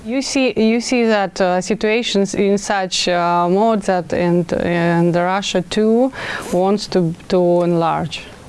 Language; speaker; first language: English; non-native, fluent; Russian